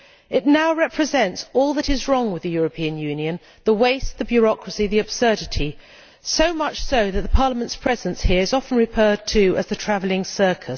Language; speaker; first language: English; native; English